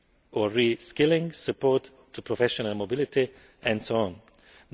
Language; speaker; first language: English; non-native, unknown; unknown